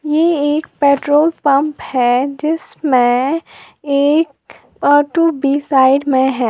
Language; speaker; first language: Hindi; native; Hindi